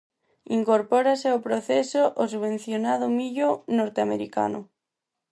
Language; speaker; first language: Galician; non-native, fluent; Spanish